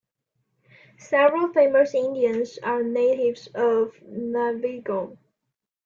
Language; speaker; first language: English; non-native, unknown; Chinese